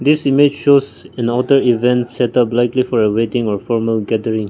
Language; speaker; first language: English; non-native, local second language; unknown